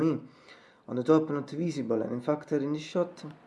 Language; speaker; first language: English; non-native, fluent; Italian